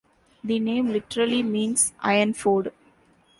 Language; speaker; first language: English; non-native, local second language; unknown